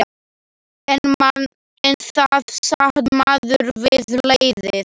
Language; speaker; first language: Icelandic; non-native, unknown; Slovak